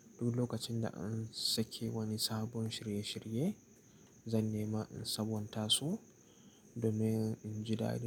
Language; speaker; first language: Hausa; native; Hausa